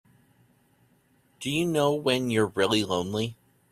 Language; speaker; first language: English; native; English